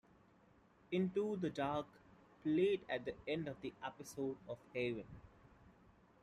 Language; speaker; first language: English; non-native, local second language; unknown